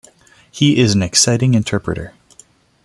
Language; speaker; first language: English; non-native, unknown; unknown